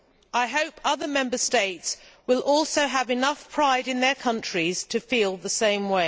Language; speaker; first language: English; native; English